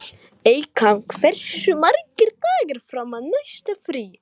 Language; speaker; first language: Icelandic; non-native, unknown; Lithuanian